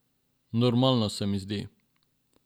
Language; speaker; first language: Slovenian; non-native, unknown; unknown